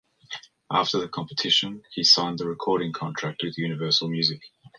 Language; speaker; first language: English; native; English